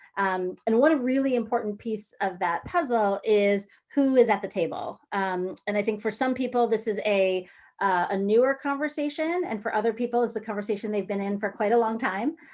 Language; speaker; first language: English; native; English